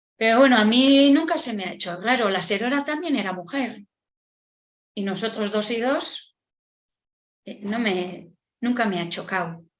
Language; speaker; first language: Spanish; non-native, local second language; Basque